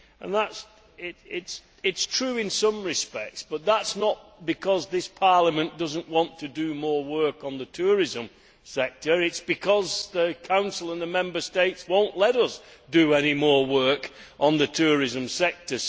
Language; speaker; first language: English; native; English